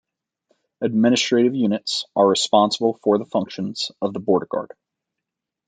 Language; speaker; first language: English; native; English